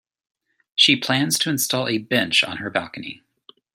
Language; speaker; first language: English; native; English